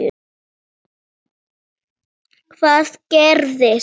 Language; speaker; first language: Icelandic; native; Icelandic